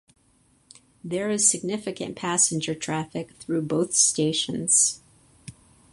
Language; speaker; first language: English; native; English